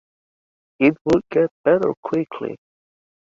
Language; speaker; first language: English; native; English